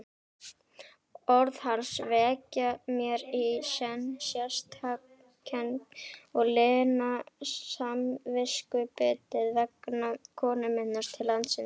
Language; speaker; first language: Icelandic; native; Icelandic